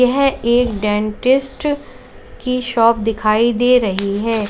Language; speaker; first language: Hindi; native; Hindi